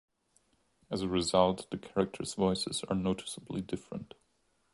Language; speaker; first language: English; non-native, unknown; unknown